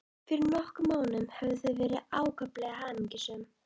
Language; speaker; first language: Icelandic; native; Icelandic